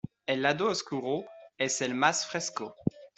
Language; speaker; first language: Spanish; non-native, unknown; French